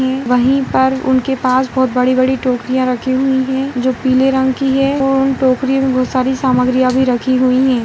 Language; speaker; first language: Hindi; non-native, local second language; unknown